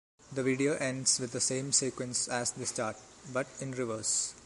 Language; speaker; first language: English; non-native, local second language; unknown